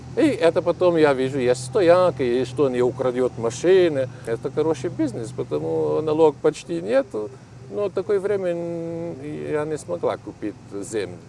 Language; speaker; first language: Russian; non-native, learner; Portuguese